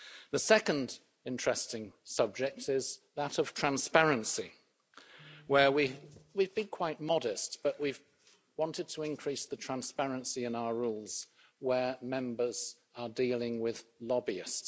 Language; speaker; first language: English; native; English